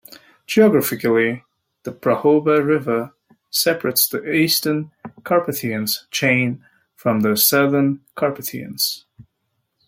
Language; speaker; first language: English; native; English